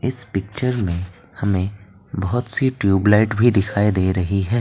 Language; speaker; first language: Hindi; non-native, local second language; Assamese